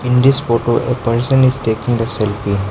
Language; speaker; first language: English; non-native, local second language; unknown